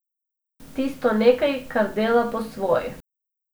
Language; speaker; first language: Slovenian; non-native, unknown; Macedonian